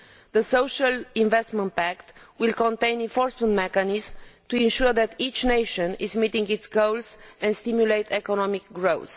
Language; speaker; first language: English; non-native, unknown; Romanian